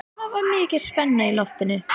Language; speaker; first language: Icelandic; non-native, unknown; English